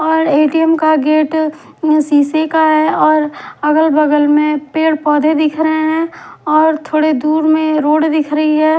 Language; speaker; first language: Hindi; non-native, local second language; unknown